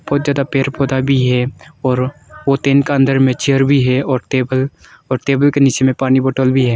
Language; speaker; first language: Hindi; early bilingual, other home language; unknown